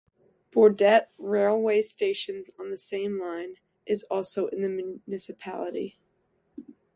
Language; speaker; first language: English; native; English